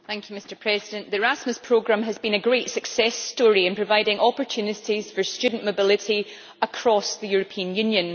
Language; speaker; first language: English; native; English